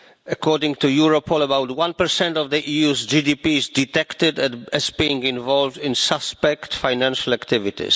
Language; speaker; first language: English; non-native, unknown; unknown